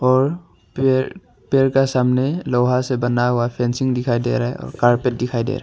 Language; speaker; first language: Hindi; non-native, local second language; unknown